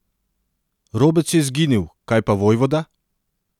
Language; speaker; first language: Slovenian; non-native, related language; Serbian